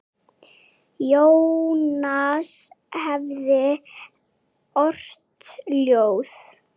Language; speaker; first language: Icelandic; native; Icelandic